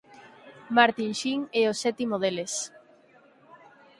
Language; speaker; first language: Galician; native; Galician